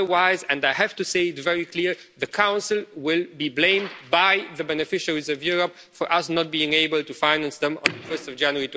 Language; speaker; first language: English; non-native, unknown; Romanian